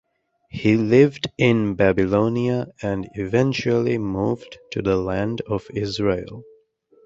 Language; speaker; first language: English; non-native, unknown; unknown